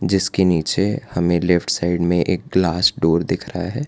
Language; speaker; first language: Hindi; non-native, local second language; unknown